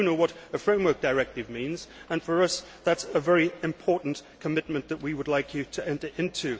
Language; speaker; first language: English; native; English